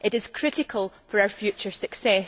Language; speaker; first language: English; native; English